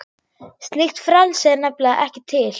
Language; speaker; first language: Icelandic; non-native, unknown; German